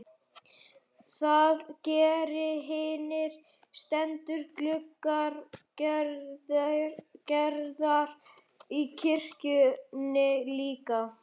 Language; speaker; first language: Icelandic; native; Icelandic